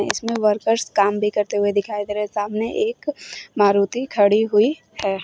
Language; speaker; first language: Hindi; native; Hindi